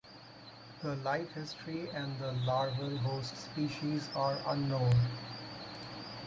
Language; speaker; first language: English; non-native, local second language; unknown